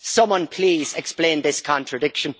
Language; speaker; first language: English; native; English